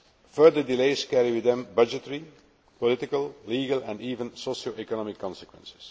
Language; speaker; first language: English; non-native, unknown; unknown